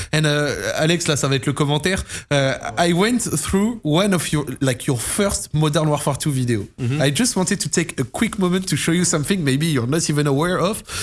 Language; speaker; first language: English; non-native, fluent; French